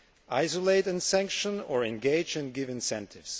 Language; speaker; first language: English; non-native, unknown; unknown